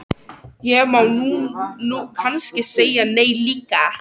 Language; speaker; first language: Icelandic; native; Icelandic